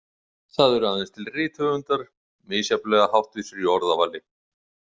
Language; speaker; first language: Icelandic; native; Icelandic